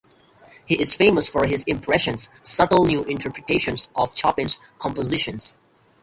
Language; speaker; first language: English; native; English